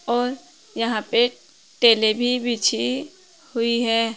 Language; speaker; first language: Hindi; native; Hindi